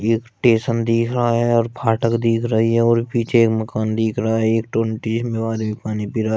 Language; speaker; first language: Hindi; native; Hindi